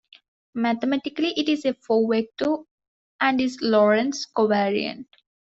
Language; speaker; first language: English; non-native, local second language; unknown